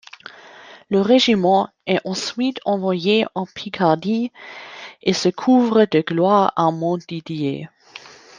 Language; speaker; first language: French; non-native, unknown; German